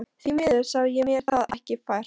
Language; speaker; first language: Icelandic; non-native, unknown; Polish